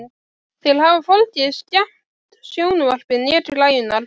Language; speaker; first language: Icelandic; native; Icelandic